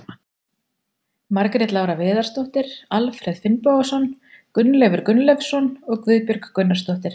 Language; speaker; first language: Icelandic; native; Icelandic